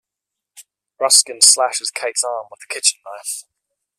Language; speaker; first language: English; native; English